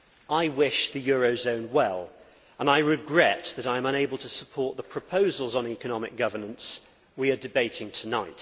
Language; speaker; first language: English; native; English